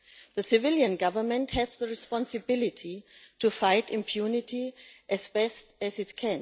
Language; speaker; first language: English; non-native, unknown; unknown